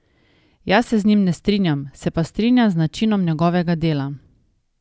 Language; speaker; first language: Slovenian; native; Slovenian